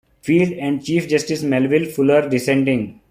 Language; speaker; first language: English; non-native, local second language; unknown